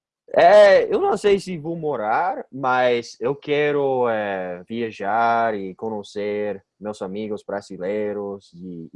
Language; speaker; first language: Portuguese; non-native, learner; English